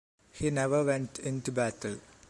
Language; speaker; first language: English; non-native, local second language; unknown